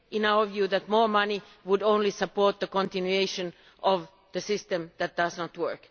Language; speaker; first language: English; non-native, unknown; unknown